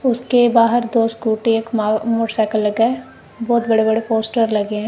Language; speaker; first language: Hindi; non-native, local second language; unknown